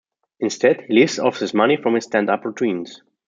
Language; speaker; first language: English; non-native, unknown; German